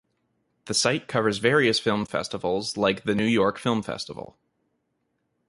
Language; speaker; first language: English; native; English